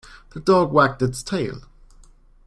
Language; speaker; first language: English; non-native, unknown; German